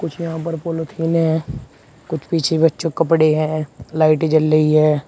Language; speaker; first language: Hindi; native; Hindi